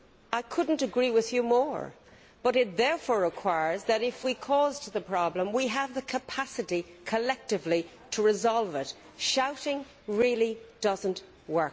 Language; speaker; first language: English; native; English